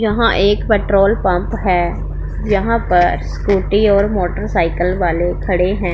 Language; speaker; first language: Hindi; non-native, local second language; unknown